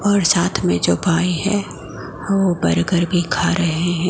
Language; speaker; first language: Hindi; non-native, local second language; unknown